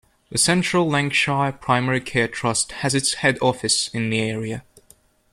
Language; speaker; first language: English; native; English